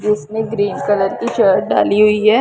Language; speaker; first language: Hindi; non-native, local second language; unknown